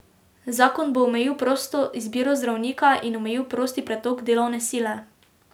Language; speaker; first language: Slovenian; native; Slovenian